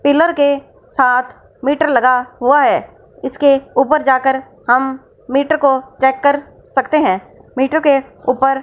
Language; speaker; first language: Hindi; non-native, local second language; Punjabi